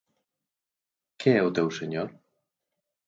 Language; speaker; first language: Galician; native; Galician